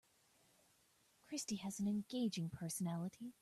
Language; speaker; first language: English; native; English